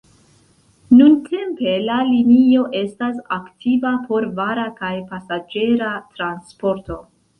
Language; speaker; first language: Esperanto; non-native, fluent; Central Kurdish